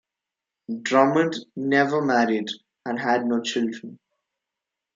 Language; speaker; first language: English; non-native, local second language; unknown